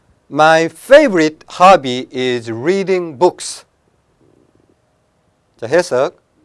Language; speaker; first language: English; non-native, fluent; Korean